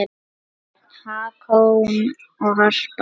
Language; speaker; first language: Icelandic; non-native, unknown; Lithuanian